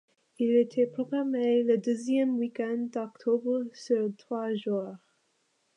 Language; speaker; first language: French; non-native, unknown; English